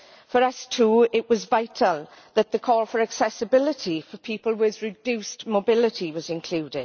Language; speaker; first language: English; native; English